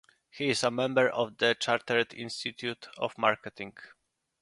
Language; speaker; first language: English; non-native, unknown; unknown